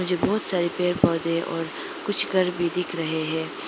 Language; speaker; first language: Hindi; non-native, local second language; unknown